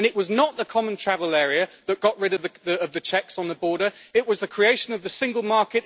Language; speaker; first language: English; native; English